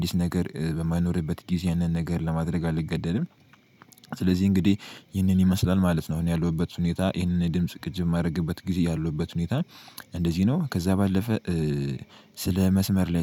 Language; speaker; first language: Amharic; native; Amharic